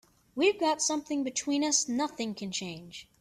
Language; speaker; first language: English; native; English